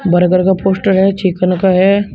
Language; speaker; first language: Hindi; native; Hindi